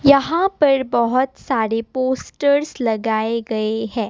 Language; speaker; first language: Hindi; non-native, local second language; Assamese